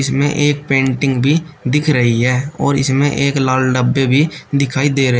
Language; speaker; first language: Hindi; native; Hindi